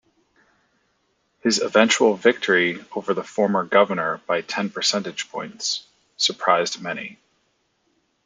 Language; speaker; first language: English; native; English